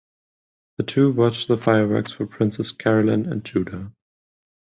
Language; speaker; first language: English; non-native, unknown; German